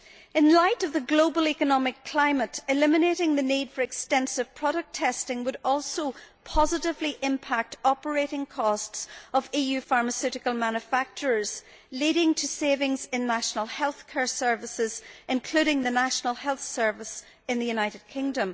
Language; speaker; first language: English; native; English